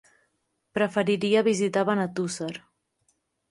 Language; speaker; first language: Catalan; native; Catalan